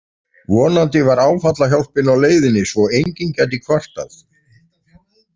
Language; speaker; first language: Icelandic; native; Icelandic